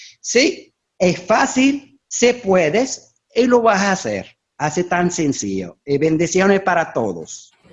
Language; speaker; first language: Spanish; non-native, fluent; Arabic